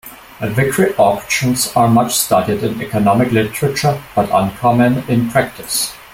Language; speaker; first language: English; non-native, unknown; German